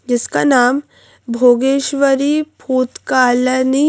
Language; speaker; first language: Hindi; native; Hindi